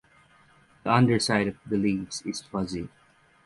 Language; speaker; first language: English; non-native, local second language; Filipino